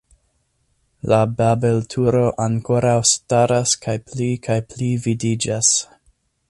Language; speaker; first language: Esperanto; non-native, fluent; English